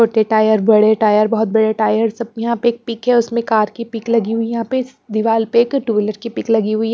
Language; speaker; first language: Hindi; non-native, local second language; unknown